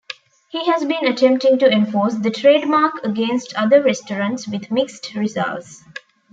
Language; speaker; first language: English; non-native, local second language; Tamil